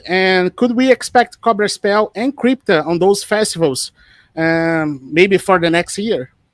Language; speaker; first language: English; non-native, fluent; Portuguese